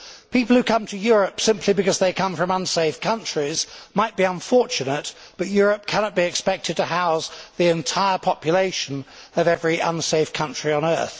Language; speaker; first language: English; native; English